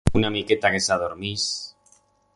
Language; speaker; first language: Aragonese; non-native, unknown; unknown